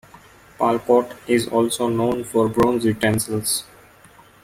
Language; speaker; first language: English; non-native, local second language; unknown